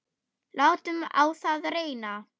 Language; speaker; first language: Icelandic; non-native, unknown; German